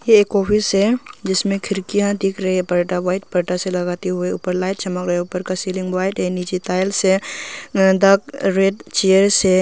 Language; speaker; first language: Hindi; early bilingual, other home language; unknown